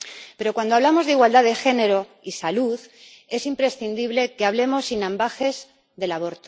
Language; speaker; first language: Spanish; native; Spanish